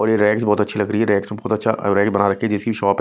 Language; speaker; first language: Hindi; non-native, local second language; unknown